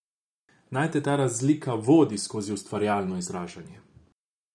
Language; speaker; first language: Slovenian; non-native, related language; Croatian